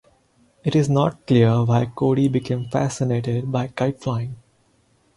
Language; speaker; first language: English; non-native, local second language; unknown